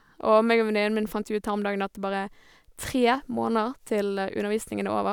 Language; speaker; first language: Norwegian; native; Norwegian